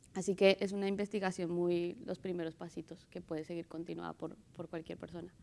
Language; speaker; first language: Spanish; native; Spanish